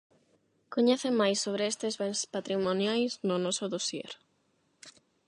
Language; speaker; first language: Galician; non-native, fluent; Spanish